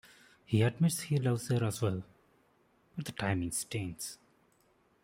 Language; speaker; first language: English; non-native, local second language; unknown